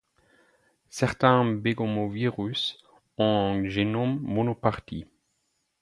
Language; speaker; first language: French; non-native, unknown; German